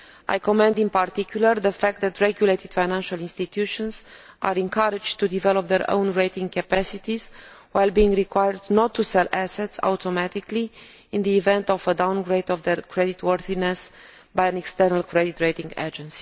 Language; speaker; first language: English; non-native, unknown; Romanian